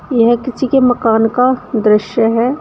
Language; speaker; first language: Hindi; native; Hindi